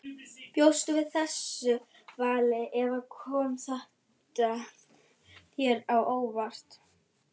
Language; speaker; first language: Icelandic; non-native, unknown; German